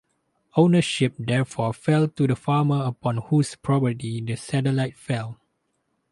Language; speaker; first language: English; non-native, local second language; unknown